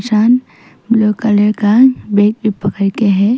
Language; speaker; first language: Hindi; early bilingual, other home language; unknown